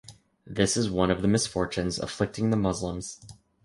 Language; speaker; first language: English; native; English